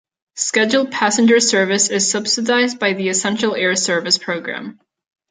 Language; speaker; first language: English; non-native, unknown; Catalan